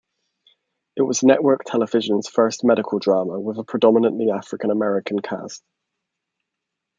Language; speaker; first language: English; native; English